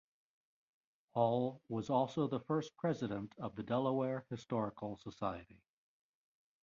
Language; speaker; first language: English; native; English